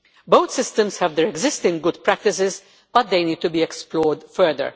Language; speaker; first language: English; non-native, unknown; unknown